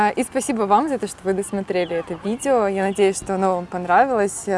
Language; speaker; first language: Russian; native; Russian